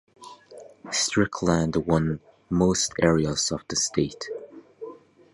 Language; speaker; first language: English; non-native, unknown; Mongolian